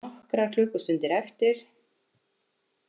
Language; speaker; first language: Icelandic; native; Icelandic